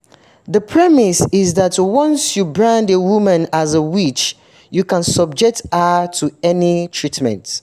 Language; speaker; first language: English; non-native, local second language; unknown